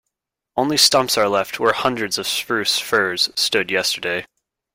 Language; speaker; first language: English; native; English